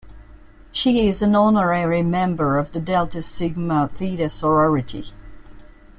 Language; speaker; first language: English; non-native, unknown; French